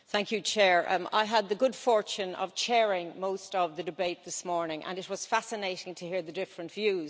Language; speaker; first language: English; native; English